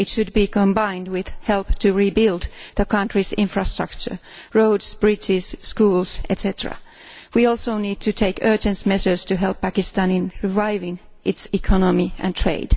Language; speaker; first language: English; non-native, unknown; Finnish